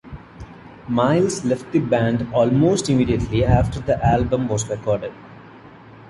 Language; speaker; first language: English; non-native, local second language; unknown